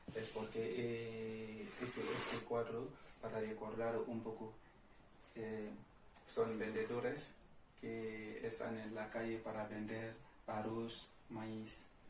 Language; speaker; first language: Spanish; non-native, learner; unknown